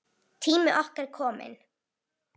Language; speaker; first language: Icelandic; native; Icelandic